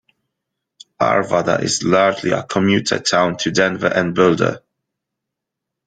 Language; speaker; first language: English; non-native, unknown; Polish